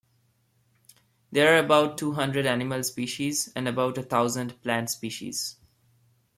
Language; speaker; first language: English; non-native, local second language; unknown